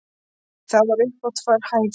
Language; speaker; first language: Icelandic; non-native, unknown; Polish